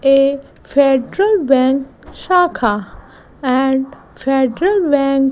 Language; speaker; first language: English; non-native, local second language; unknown